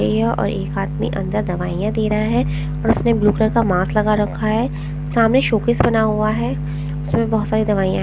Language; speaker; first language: Hindi; non-native, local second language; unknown